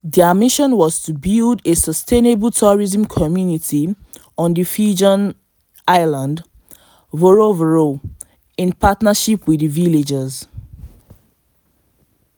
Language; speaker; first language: English; non-native, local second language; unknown